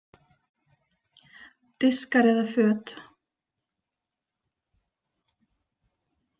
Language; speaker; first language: Icelandic; native; Icelandic